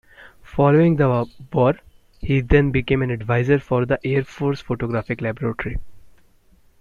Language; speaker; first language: English; non-native, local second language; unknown